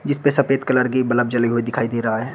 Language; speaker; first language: Hindi; native; Hindi